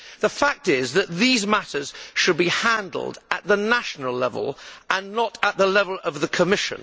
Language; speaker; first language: English; native; English